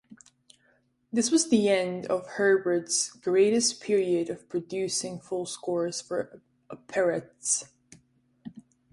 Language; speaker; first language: English; non-native, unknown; Czech